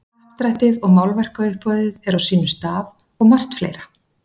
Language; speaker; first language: Icelandic; native; Icelandic